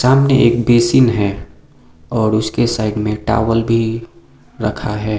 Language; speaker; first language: Hindi; non-native, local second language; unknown